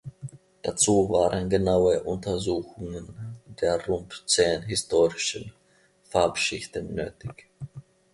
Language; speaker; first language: German; non-native, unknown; Finnish